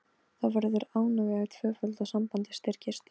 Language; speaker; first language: Icelandic; non-native, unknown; Polish